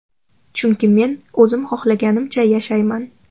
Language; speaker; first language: Uzbek; native; Uzbek